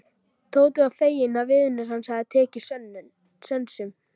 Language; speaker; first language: Icelandic; native; Icelandic